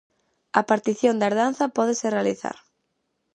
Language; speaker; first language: Galician; native; Galician